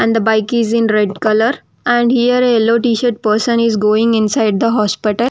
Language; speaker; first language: English; non-native, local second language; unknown